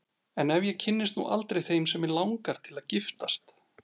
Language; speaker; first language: Icelandic; native; Icelandic